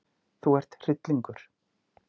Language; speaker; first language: Icelandic; native; Icelandic